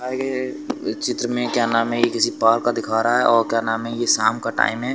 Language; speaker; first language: Hindi; native; Hindi